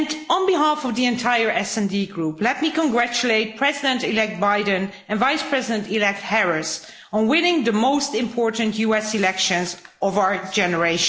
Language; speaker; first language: English; non-native, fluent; Dutch